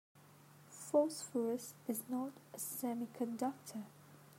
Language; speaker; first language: English; non-native, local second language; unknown